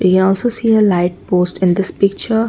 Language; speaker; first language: English; non-native, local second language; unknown